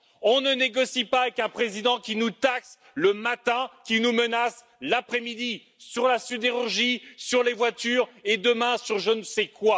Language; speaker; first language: French; native; French